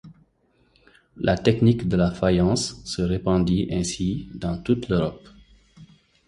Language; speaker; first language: French; non-native, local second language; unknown